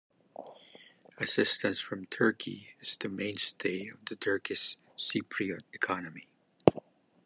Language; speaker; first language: English; non-native, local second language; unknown